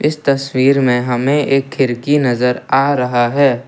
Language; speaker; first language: Hindi; non-native, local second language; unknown